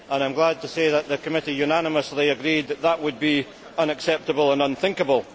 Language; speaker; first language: English; native; English